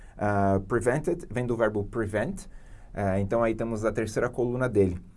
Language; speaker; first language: Portuguese; native; Portuguese